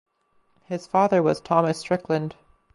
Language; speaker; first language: English; native; English